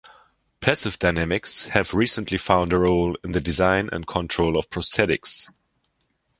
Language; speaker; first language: English; non-native, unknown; German